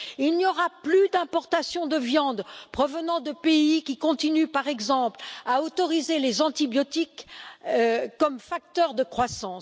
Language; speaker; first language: French; native; French